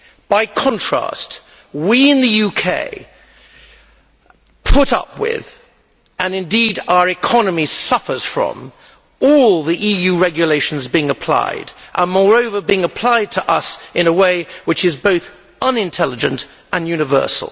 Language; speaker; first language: English; native; English